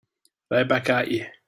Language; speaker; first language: English; native; English